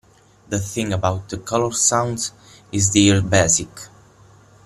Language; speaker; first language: English; non-native, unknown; Italian